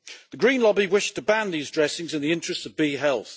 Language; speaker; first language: English; native; English